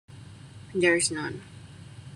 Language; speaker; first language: English; non-native, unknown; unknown